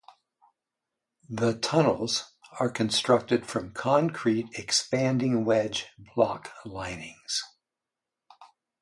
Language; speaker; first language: English; native; English